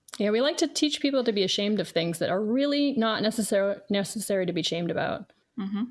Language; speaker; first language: English; native; English